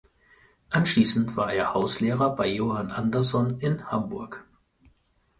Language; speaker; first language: German; native; German